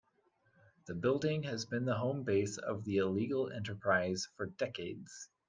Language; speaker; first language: English; native; English